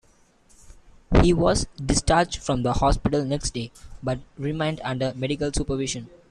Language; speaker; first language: English; non-native, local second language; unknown